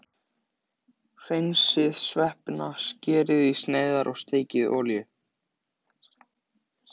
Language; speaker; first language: Icelandic; native; Icelandic